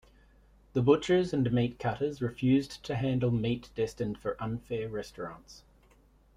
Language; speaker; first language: English; native; English